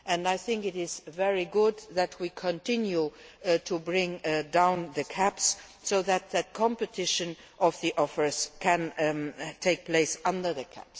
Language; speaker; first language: English; non-native, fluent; Luxembourgish